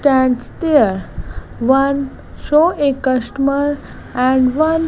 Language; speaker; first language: English; non-native, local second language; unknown